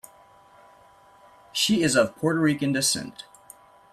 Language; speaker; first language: English; native; English